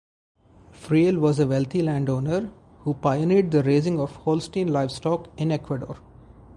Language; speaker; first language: English; non-native, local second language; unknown